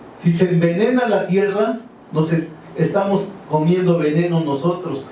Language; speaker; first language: Spanish; non-native, local second language; Huastec